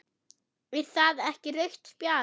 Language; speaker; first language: Icelandic; non-native, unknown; German